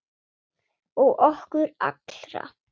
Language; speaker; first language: Icelandic; non-native, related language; Swedish